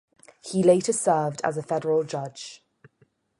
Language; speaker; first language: English; native; English